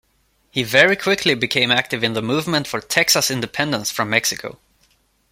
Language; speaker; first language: English; non-native, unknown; Swedish